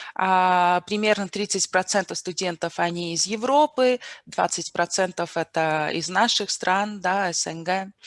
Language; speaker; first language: Russian; non-native, local second language; Armenian